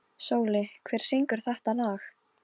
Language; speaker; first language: Icelandic; non-native, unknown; Polish